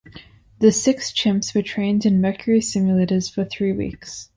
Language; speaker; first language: English; non-native, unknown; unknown